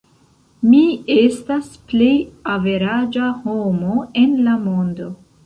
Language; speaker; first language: Esperanto; non-native, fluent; Central Kurdish